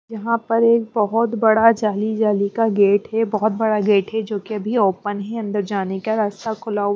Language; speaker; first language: Hindi; non-native, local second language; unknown